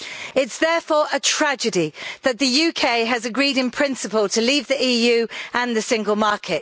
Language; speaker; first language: English; native; English